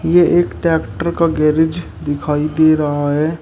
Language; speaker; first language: Hindi; native; Hindi